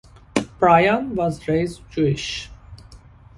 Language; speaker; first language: English; non-native, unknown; Persian